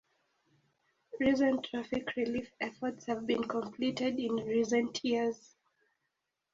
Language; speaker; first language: English; native; English